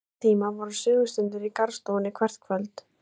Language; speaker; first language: Icelandic; native; Icelandic